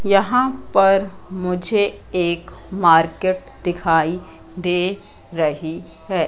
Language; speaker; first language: Hindi; native; Hindi